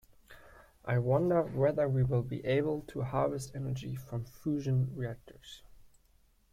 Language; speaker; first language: English; non-native, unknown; German